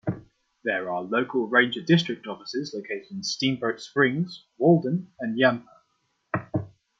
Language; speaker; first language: English; non-native, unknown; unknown